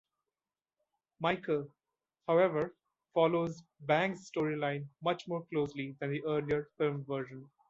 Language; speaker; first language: English; non-native, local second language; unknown